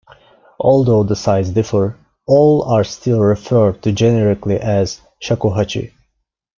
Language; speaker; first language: English; non-native, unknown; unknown